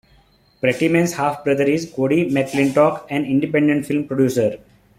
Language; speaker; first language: English; non-native, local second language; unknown